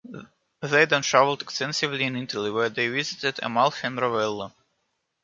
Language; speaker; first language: English; non-native, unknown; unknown